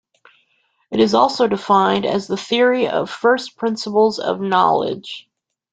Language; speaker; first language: English; native; English